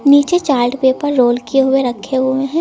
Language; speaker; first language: Hindi; native; Hindi